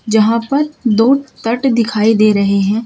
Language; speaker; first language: Hindi; native; Hindi